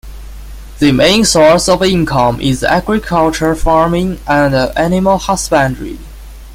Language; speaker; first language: English; non-native, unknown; Chinese